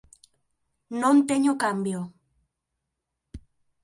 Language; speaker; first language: Galician; native; Galician